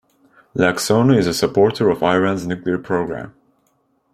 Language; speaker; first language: English; non-native, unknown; Turkish